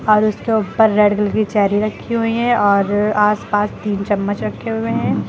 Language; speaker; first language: Hindi; native; Hindi